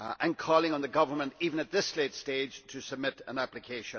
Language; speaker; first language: English; native; English